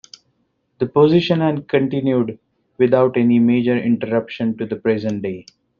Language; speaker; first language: English; non-native, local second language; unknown